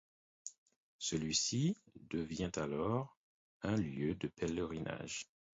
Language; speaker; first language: French; non-native, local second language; Haitian Creole